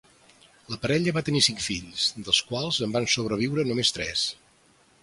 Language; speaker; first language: Catalan; native; Catalan